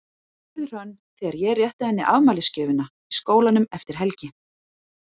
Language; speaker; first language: Icelandic; native; Icelandic